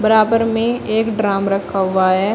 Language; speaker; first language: Hindi; native; Hindi